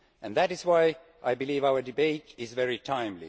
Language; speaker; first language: English; non-native, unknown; Estonian